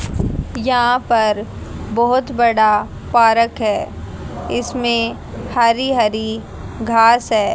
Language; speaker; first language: Hindi; native; Hindi